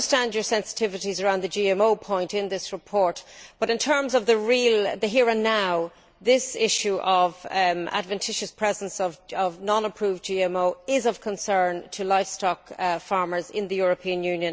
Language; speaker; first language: English; native; English